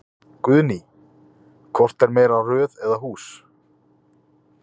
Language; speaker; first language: Icelandic; native; Icelandic